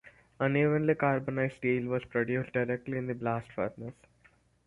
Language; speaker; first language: English; non-native, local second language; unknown